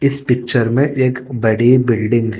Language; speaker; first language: Hindi; non-native, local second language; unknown